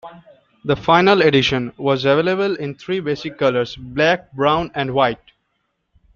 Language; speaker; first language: English; non-native, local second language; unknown